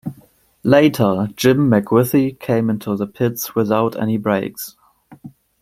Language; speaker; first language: English; non-native, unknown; German